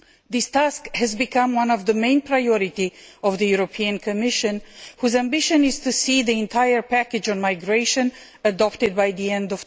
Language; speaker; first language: English; non-native, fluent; Romanian